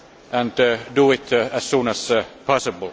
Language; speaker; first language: English; non-native, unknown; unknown